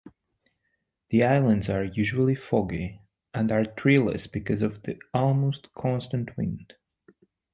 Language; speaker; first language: English; non-native, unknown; Portuguese